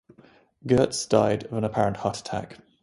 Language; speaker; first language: English; native; English